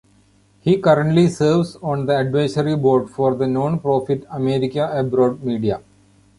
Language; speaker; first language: English; non-native, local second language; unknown